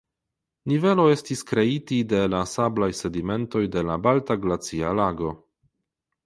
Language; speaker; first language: Esperanto; non-native, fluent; Polish